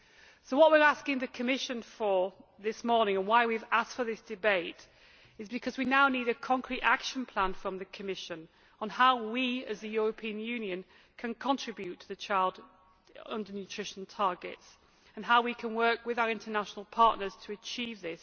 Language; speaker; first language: English; native; English